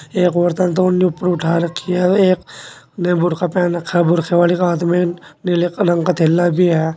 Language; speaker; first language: Hindi; native; Hindi